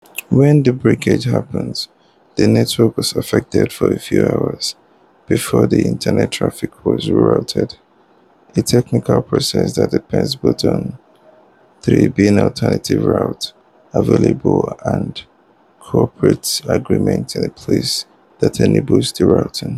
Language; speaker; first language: English; non-native, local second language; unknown